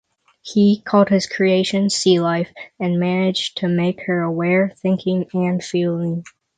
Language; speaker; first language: English; native; English